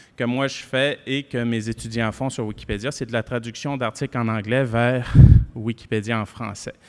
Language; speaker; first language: French; native; French